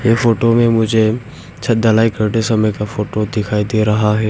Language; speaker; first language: Hindi; non-native, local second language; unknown